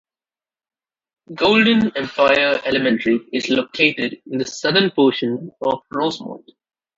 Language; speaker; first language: English; non-native, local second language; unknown